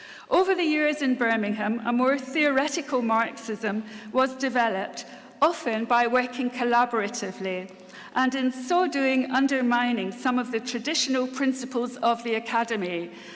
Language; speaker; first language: English; native; English